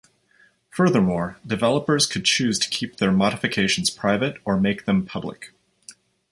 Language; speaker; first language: English; native; English